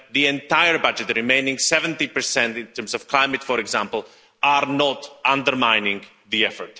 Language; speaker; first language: English; non-native, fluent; Slovak